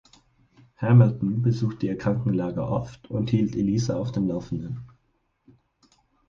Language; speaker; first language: German; native; German